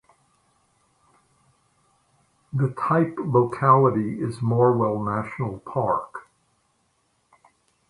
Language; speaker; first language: English; native; English